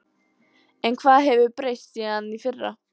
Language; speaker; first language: Icelandic; native; Icelandic